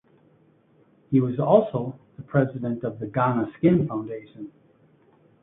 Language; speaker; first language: English; native; English